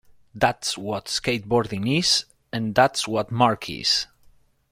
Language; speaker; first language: English; non-native, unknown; Spanish